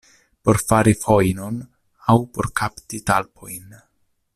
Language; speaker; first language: Esperanto; non-native, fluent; Italian